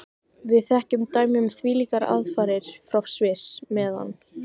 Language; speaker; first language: Icelandic; native; Icelandic